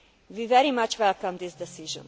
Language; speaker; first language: English; non-native, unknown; Hungarian